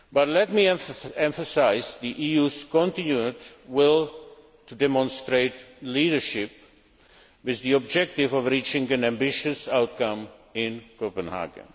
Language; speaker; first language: English; non-native, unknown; Czech